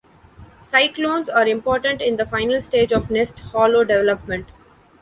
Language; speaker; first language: English; non-native, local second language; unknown